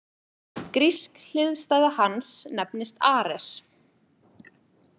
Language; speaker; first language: Icelandic; native; Icelandic